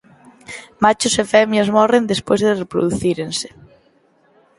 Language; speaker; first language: Galician; native; Galician